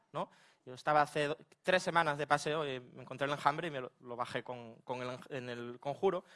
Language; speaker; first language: Spanish; native; Spanish